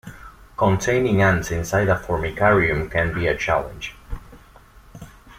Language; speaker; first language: English; non-native, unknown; Spanish